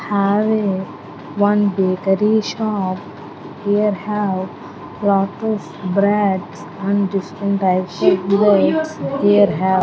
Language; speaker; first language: English; non-native, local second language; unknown